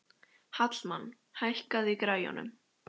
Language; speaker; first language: Icelandic; native; Icelandic